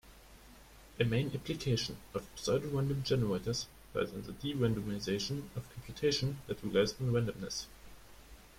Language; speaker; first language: English; non-native, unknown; German